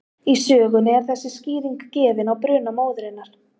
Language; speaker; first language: Icelandic; native; Icelandic